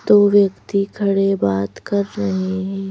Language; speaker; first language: Hindi; native; Hindi